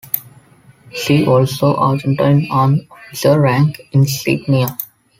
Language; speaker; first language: English; non-native, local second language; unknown